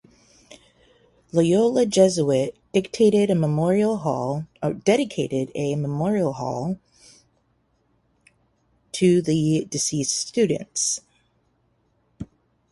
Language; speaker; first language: English; native; English